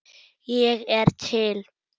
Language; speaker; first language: Icelandic; non-native, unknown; German